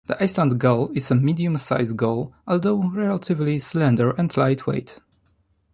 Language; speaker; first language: English; non-native, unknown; Polish